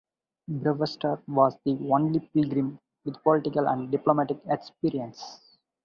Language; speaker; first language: English; non-native, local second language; Tamil